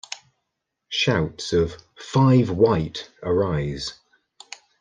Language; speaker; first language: English; native; English